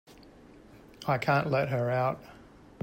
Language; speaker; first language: English; native; English